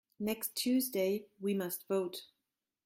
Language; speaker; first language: English; non-native, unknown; German